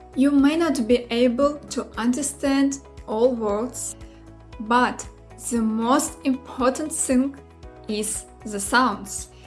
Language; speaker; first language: English; non-native, fluent; Russian